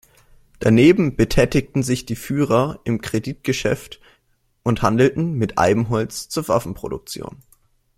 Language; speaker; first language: German; native; German